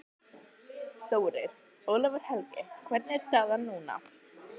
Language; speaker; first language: Icelandic; native; Icelandic